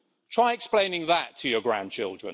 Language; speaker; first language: English; native; English